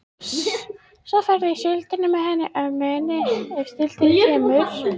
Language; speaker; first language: Icelandic; native; Icelandic